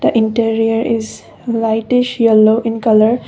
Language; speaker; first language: English; non-native, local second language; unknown